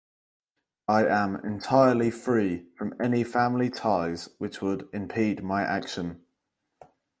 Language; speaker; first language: English; native; English